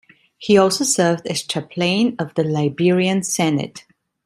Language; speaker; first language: English; non-native, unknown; Italian